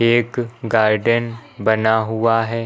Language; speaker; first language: Hindi; native; Hindi